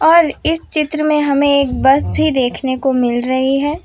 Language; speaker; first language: Hindi; non-native, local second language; Gujarati